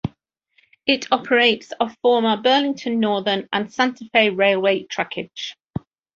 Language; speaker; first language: English; native; English